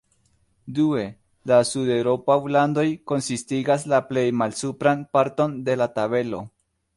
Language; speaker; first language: Esperanto; non-native, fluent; Spanish